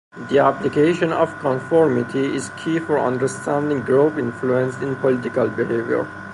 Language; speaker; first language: English; non-native, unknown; Persian